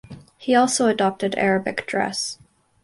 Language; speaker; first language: English; native; English